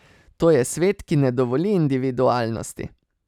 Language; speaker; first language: Slovenian; native; Slovenian